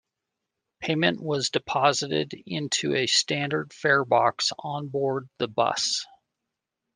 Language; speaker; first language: English; native; English